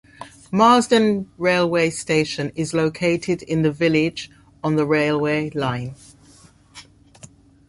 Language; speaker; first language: English; native; English